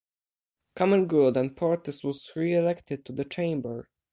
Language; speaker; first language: English; non-native, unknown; Polish